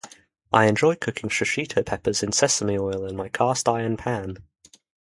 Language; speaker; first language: English; native; English